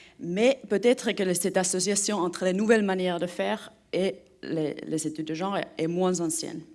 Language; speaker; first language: French; non-native, fluent; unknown